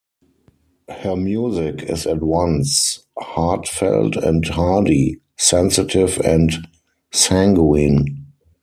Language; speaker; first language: English; non-native, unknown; German